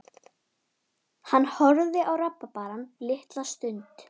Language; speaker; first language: Icelandic; native; Icelandic